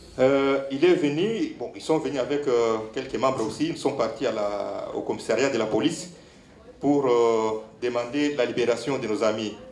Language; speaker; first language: French; non-native, local second language; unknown